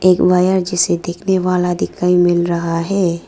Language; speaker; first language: Hindi; non-native, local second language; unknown